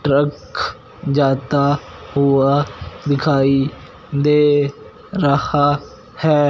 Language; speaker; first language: Hindi; non-native, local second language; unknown